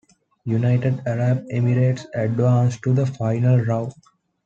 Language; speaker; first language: English; non-native, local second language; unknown